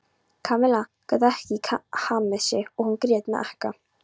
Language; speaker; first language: Icelandic; non-native, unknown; Polish